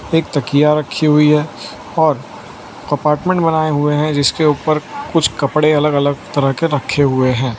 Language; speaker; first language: Hindi; non-native, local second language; Gujarati